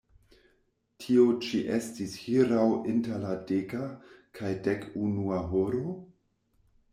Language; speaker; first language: Esperanto; non-native, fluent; German